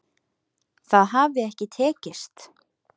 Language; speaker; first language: Icelandic; native; Icelandic